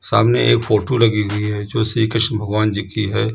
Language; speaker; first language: Hindi; native; Hindi